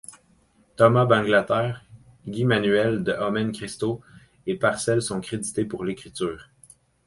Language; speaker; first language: French; native; French